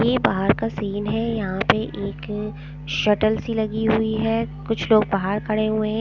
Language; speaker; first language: Hindi; non-native, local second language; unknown